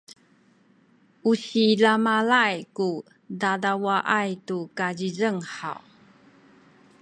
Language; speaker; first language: Sakizaya; non-native, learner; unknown